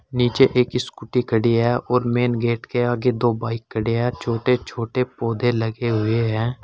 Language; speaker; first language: Hindi; native; Hindi